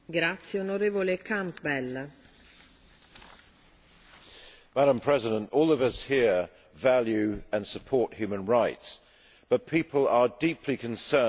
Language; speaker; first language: English; native; English